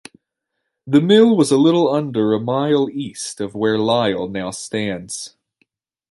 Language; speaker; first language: English; native; English